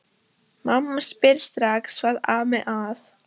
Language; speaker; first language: Icelandic; non-native, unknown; Polish